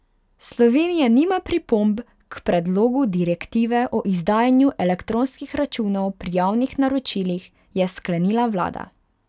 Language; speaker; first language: Slovenian; non-native, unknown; Hungarian